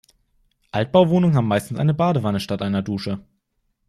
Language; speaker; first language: German; native; German